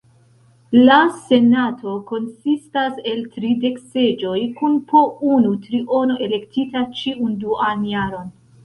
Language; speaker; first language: Esperanto; non-native, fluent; Central Kurdish